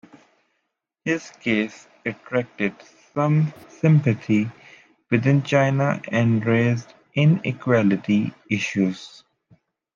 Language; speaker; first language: English; native; English